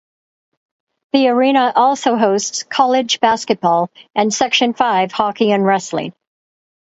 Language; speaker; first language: English; native; English